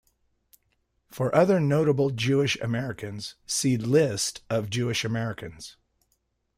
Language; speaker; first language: English; native; English